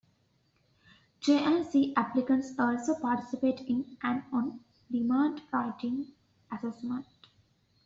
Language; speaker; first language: English; native; English